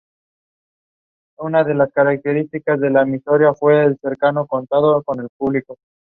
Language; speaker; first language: English; non-native, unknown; Spanish